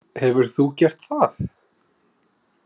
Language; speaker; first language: Icelandic; native; Icelandic